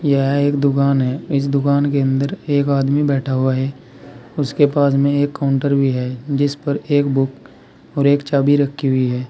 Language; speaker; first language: Hindi; native; Hindi